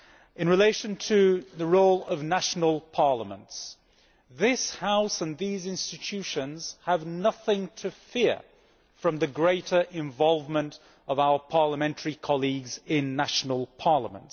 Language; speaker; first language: English; native; English